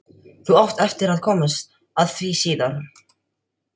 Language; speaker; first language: Icelandic; non-native, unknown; Filipino